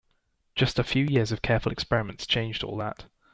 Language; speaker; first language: English; native; English